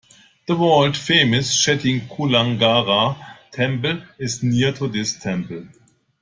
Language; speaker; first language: English; non-native, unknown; German